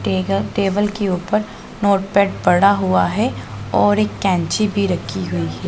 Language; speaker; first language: Hindi; non-native, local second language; Punjabi